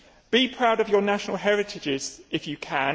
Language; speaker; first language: English; native; English